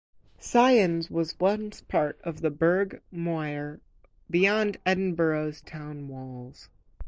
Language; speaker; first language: English; native; English